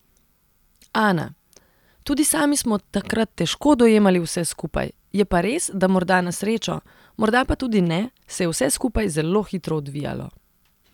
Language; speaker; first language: Slovenian; non-native, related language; Serbian